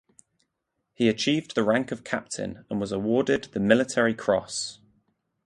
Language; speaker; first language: English; native; English